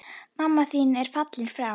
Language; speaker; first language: Icelandic; native; Icelandic